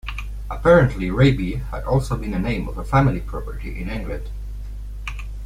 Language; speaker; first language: English; non-native, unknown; Polish